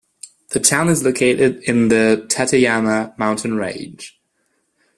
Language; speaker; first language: English; non-native, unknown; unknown